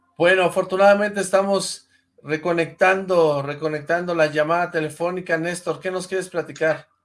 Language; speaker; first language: Spanish; native; Spanish